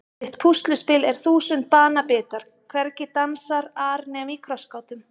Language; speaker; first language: Icelandic; native; Icelandic